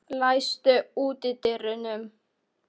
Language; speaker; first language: Icelandic; non-native, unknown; Polish